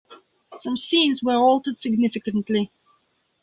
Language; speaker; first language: English; non-native, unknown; Belarusian